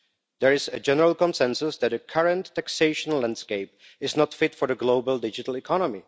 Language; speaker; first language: English; non-native, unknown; Czech